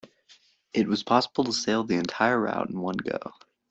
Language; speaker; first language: English; native; English